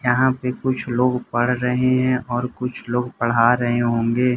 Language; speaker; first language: Hindi; non-native, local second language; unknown